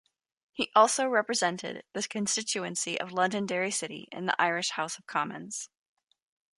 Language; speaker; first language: English; native; English